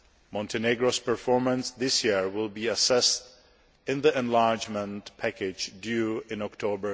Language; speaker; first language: English; non-native, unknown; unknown